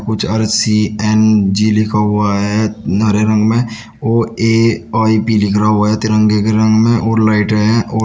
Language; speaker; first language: Hindi; native; Hindi